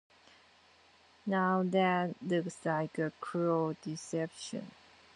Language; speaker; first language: English; non-native, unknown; Chinese